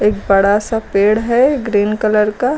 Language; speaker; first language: Hindi; native; Hindi